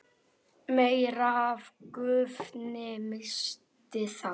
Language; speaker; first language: Icelandic; native; Icelandic